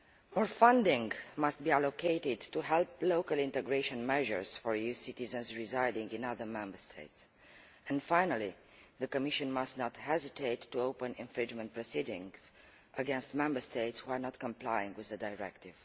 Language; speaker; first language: English; non-native, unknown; Romanian